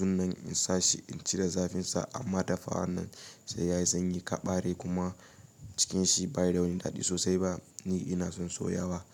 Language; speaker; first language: Hausa; native; Hausa